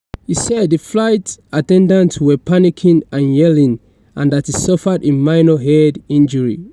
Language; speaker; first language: English; non-native, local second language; Yoruba